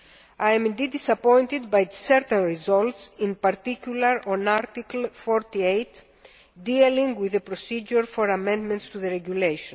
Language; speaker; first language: English; non-native, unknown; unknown